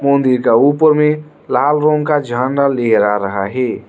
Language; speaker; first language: Hindi; non-native, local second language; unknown